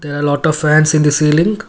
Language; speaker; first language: English; non-native, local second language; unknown